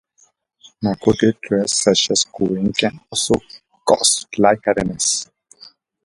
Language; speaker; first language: English; native; English